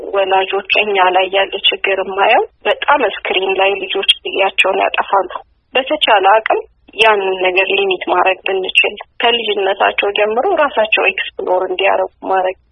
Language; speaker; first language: Amharic; native; Amharic